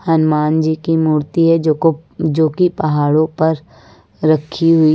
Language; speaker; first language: Hindi; native; Hindi